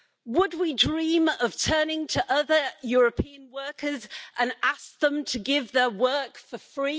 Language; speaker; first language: English; native; English